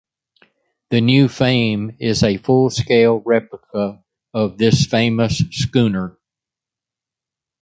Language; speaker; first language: English; native; English